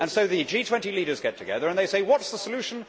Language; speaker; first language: English; native; English